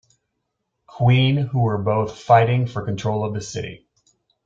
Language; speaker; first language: English; native; English